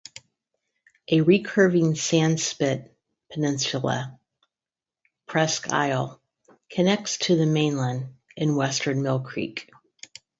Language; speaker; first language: English; native; English